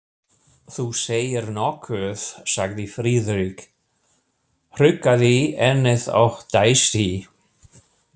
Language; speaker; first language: Icelandic; non-native, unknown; German